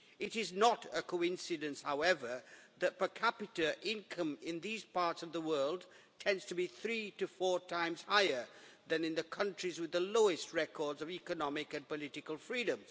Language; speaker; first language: English; native; English